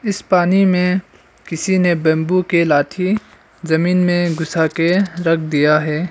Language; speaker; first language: Hindi; non-native, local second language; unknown